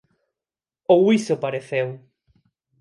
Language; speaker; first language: Galician; non-native, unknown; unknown